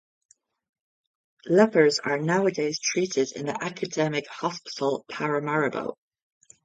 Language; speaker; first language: English; native; English